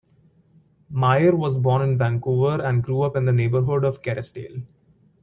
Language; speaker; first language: English; non-native, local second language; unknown